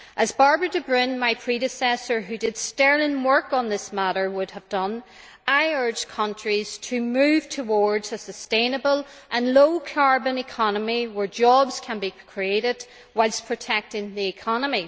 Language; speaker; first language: English; native; English